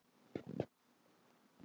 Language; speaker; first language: Icelandic; non-native, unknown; Polish